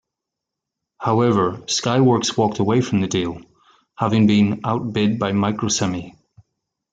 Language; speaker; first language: English; native; English